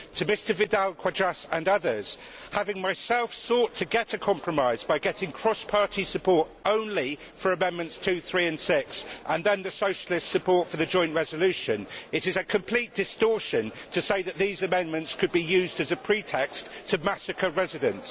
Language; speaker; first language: English; native; English